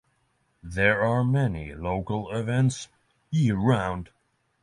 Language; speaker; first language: English; non-native, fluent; Norwegian